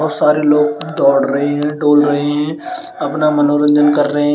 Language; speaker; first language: Hindi; native; Hindi